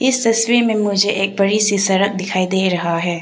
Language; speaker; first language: Hindi; non-native, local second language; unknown